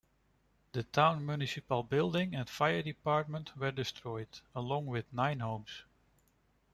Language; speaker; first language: English; non-native, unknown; Dutch